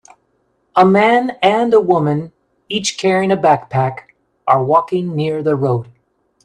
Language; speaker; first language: English; native; English